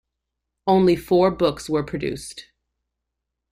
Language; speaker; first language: English; native; English